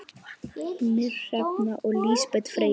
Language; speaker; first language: Icelandic; native; Icelandic